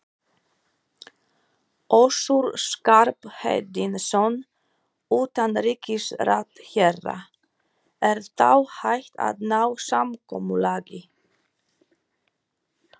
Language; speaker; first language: Icelandic; non-native, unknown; Polish